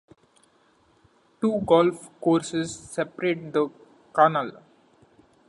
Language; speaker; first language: English; non-native, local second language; Marathi